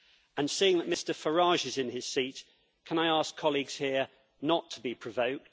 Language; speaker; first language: English; native; English